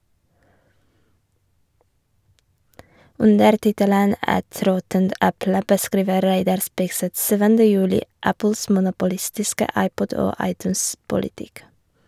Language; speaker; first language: Norwegian; non-native, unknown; Polish